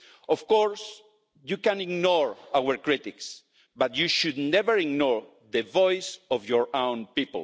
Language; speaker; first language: English; non-native, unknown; Spanish